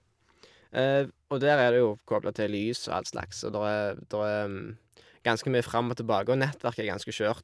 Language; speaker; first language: Norwegian; native; Norwegian